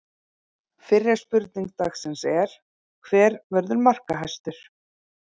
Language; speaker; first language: Icelandic; native; Icelandic